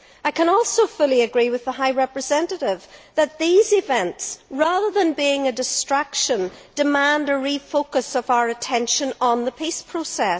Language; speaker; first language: English; native; English